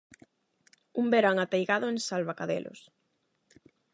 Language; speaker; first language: Galician; non-native, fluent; Spanish